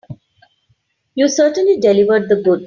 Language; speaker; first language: English; non-native, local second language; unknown